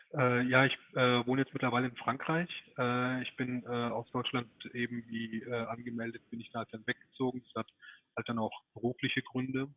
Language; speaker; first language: German; early bilingual, other home language; Turkish